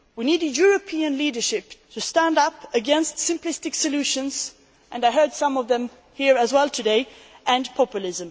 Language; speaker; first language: English; non-native, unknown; Swedish